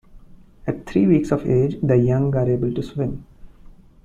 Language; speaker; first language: English; non-native, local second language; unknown